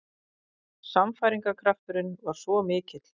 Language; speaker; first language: Icelandic; native; Icelandic